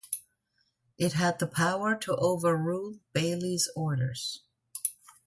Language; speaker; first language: English; non-native, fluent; German